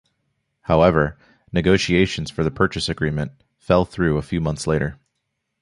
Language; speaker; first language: English; native; English